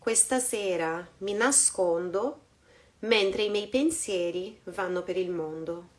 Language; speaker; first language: Italian; non-native, fluent; Portuguese